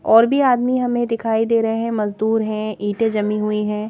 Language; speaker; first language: Hindi; native; Hindi